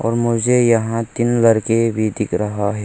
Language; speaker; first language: Hindi; non-native, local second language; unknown